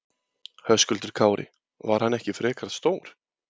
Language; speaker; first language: Icelandic; native; Icelandic